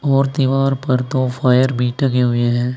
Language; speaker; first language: Hindi; native; Hindi